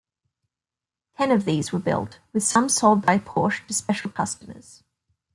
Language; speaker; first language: English; native; English